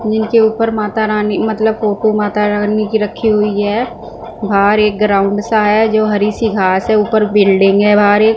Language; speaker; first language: Hindi; non-native, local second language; Punjabi